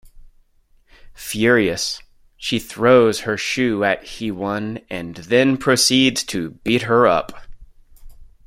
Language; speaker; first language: English; native; English